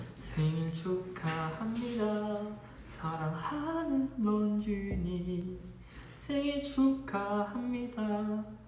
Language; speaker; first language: Korean; non-native, fluent; Chinese